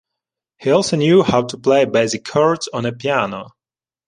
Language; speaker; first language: English; non-native, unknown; Ukrainian